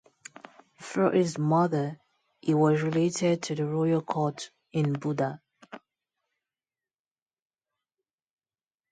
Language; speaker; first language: English; non-native, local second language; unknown